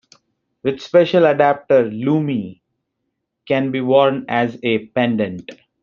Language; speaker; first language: English; non-native, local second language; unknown